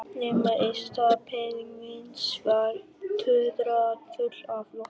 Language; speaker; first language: Icelandic; non-native, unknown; Vietnamese